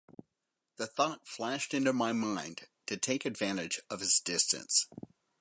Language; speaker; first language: English; native; English